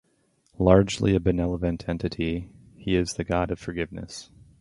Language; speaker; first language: English; native; English